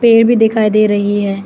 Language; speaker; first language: Hindi; non-native, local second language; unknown